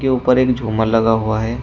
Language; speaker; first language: Hindi; native; Hindi